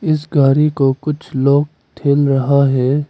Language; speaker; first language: Hindi; non-native, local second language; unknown